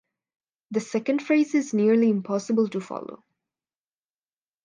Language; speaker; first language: English; non-native, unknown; Bangla